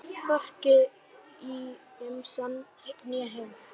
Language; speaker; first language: Icelandic; native; Icelandic